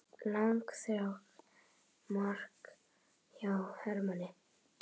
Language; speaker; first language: Icelandic; native; Icelandic